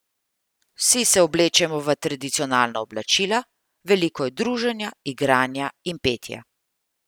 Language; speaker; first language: Slovenian; native; Slovenian